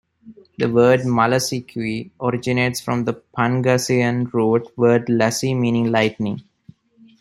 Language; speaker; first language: English; non-native, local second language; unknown